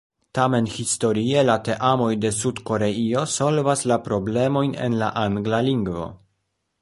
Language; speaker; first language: Esperanto; non-native, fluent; Polish